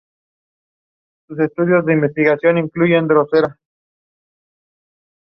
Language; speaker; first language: English; non-native, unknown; Spanish